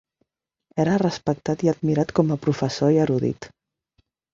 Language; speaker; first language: Catalan; non-native, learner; Spanish